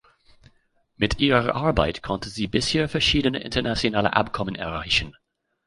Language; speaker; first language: German; non-native, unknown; English